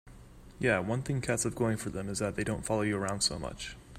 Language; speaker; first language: English; native; English